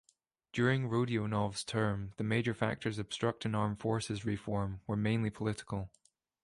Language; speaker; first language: English; native; English